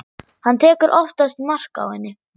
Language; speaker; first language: Icelandic; non-native, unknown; German